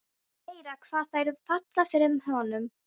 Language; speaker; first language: Icelandic; non-native, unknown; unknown